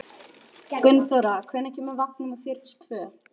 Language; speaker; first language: Icelandic; non-native, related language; Norwegian